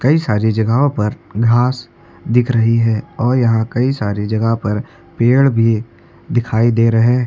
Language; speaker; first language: Hindi; native; Hindi